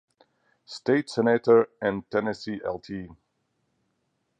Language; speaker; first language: English; non-native, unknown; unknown